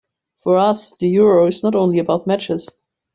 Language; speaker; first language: English; non-native, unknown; German